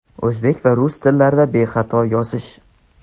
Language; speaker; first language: Uzbek; non-native, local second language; Tajik